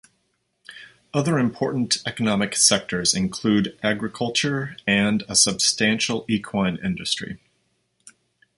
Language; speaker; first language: English; native; English